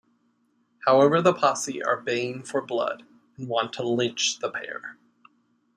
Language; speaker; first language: English; native; English